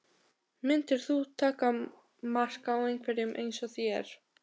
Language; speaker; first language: Icelandic; non-native, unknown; Albanian